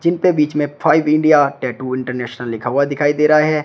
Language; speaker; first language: Hindi; native; Hindi